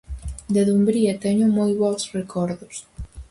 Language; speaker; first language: Galician; native; Galician